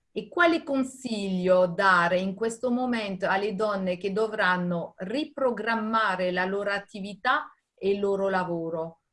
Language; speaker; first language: Italian; native; Italian